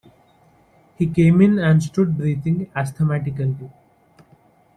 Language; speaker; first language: English; non-native, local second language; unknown